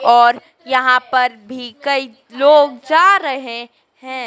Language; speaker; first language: Hindi; native; Hindi